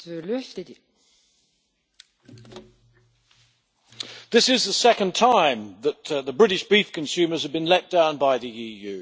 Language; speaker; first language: English; native; English